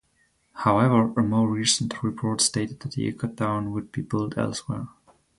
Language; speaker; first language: English; non-native, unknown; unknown